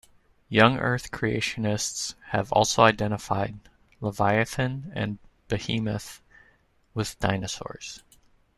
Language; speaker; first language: English; native; English